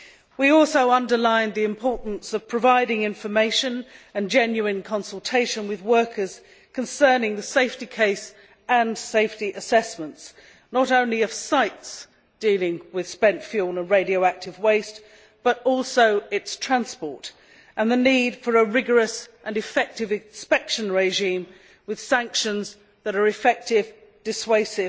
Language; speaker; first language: English; native; English